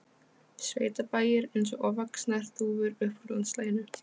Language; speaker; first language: Icelandic; non-native, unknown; Polish